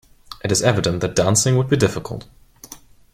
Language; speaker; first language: English; non-native, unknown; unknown